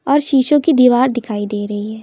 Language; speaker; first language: Hindi; native; Hindi